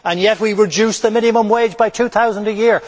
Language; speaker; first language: English; native; English